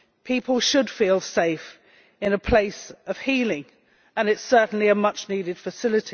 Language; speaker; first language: English; native; English